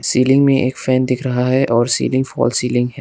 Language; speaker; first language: Hindi; non-native, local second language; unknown